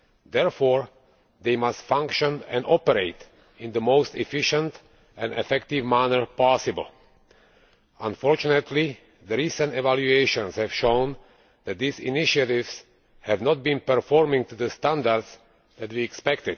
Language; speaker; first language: English; non-native, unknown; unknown